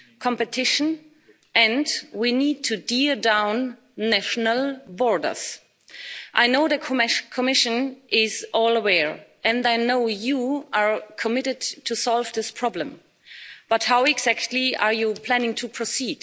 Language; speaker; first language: English; non-native, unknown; German